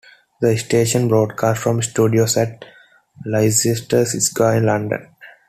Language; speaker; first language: English; non-native, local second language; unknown